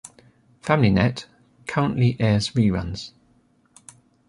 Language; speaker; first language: English; native; English